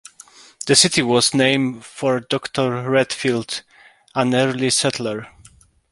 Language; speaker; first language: English; non-native, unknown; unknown